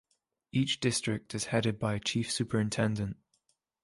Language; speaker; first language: English; native; English